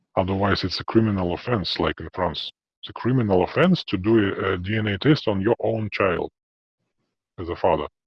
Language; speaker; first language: English; non-native, fluent; Russian